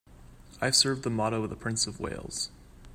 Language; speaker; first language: English; native; English